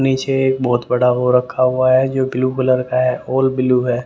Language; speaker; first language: Hindi; native; Hindi